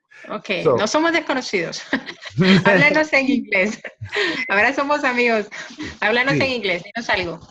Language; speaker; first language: Spanish; native; Spanish